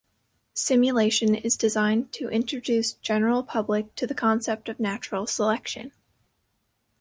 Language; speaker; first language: English; native; English